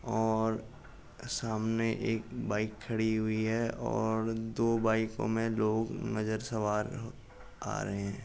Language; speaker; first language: Hindi; native; Hindi